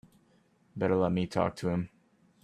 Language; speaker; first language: English; native; English